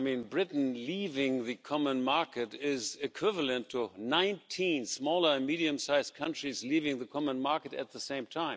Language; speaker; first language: English; non-native, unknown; German